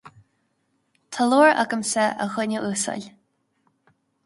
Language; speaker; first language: Irish; non-native, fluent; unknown